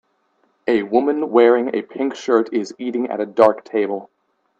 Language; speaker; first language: English; native; English